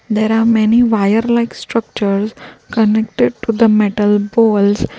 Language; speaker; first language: English; non-native, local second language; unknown